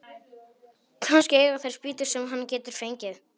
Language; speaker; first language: Icelandic; non-native, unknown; Polish